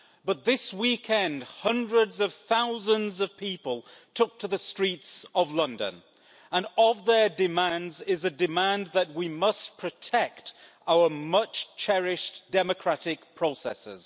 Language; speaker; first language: English; native; English